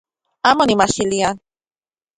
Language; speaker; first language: Central Puebla Nahuatl; native; Central Puebla Nahuatl